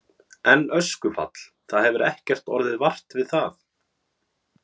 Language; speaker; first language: Icelandic; native; Icelandic